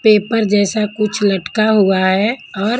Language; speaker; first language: Hindi; non-native, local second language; Punjabi